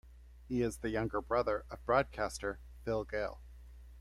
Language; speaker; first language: English; native; English